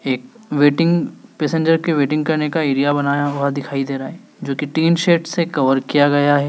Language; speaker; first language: Hindi; native; Hindi